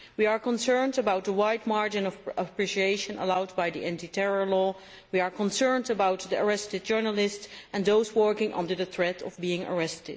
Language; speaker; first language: English; non-native, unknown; Dutch